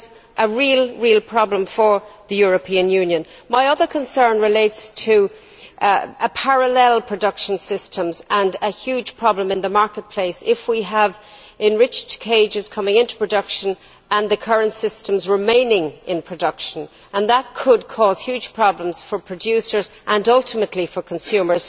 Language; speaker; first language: English; native; English